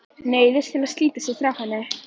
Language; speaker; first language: Icelandic; native; Icelandic